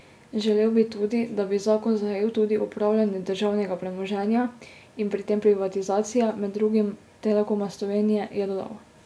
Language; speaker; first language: Slovenian; native; Slovenian